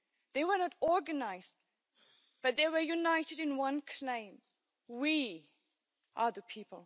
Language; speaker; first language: English; non-native, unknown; German